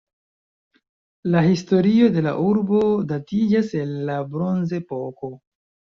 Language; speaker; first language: Esperanto; non-native, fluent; Chinese